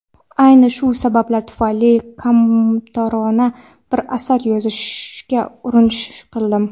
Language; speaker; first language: Uzbek; non-native, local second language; Kara-Kalpak